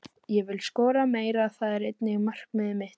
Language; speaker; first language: Icelandic; native; Icelandic